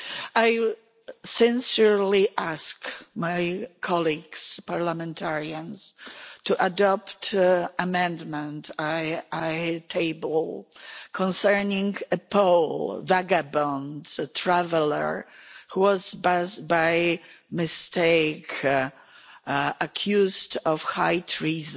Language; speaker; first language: English; non-native, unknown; Polish